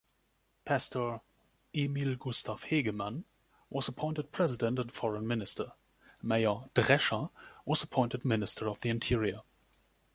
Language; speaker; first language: English; non-native, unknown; German